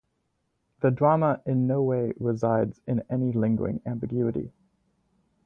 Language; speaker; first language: English; native; English